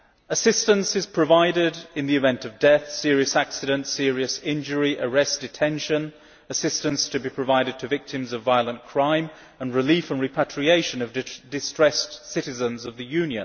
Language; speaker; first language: English; native; English